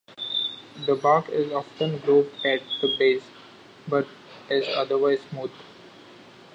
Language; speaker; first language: English; non-native, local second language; Marathi